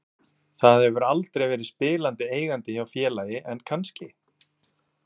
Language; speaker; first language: Icelandic; native; Icelandic